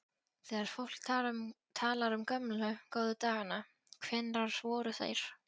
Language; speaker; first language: Icelandic; non-native, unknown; Polish